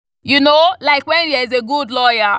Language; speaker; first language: English; non-native, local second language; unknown